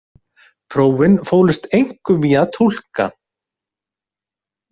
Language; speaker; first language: Icelandic; native; Icelandic